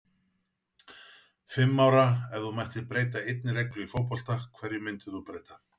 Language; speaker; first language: Icelandic; native; Icelandic